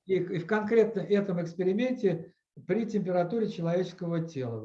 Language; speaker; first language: Russian; native; Russian